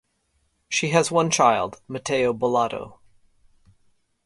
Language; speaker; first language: English; native; English